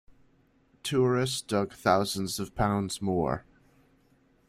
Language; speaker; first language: English; native; English